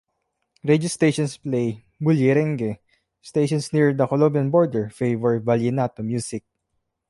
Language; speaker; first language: English; non-native, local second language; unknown